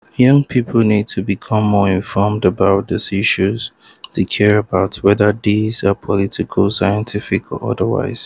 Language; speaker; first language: English; non-native, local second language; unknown